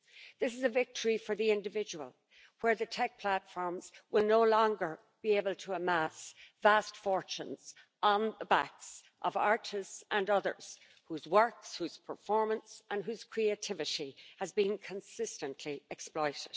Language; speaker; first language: English; native; English